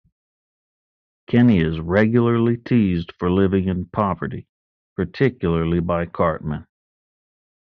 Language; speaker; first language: English; native; English